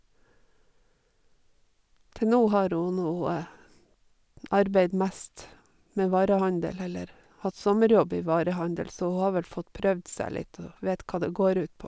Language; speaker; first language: Norwegian; native; Norwegian